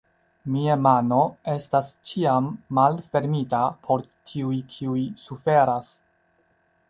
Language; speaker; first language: Esperanto; non-native, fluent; Chinese